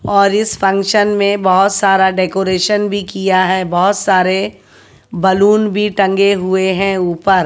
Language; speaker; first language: Hindi; native; Hindi